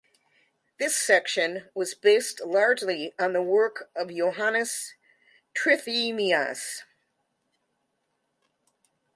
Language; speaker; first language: English; native; English